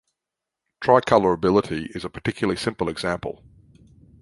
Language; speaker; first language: English; native; English